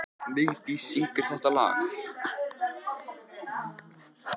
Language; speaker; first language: Icelandic; native; Icelandic